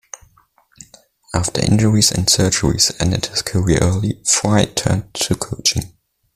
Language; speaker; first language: English; non-native, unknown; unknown